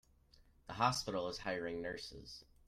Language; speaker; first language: English; native; English